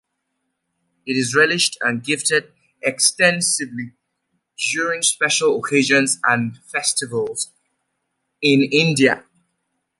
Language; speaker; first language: English; native; English